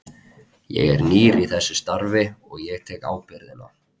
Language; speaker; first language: Icelandic; native; Icelandic